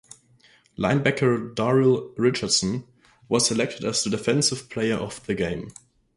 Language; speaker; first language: English; non-native, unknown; German